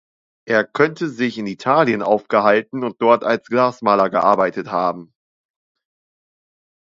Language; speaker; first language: German; native; German